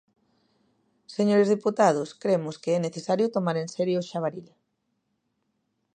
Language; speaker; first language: Galician; native; Galician